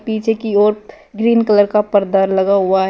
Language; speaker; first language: Hindi; native; Hindi